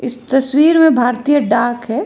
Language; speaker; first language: Hindi; non-native, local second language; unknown